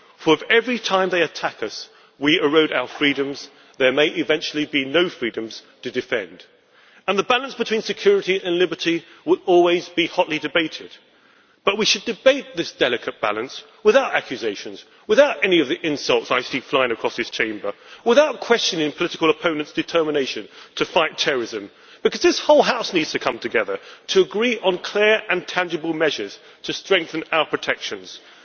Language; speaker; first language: English; native; English